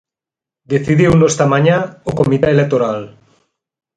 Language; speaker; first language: Galician; native; Galician